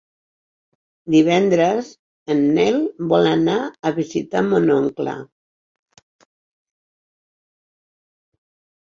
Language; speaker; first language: Catalan; non-native, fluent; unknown